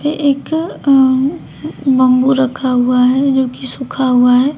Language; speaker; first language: Hindi; native; Hindi